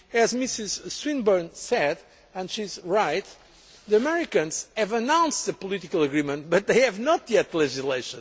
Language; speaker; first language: English; non-native, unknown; Portuguese